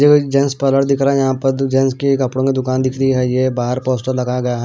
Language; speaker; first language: Hindi; non-native, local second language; Punjabi